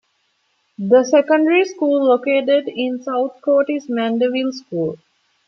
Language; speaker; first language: English; non-native, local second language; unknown